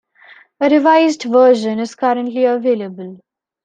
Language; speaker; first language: English; non-native, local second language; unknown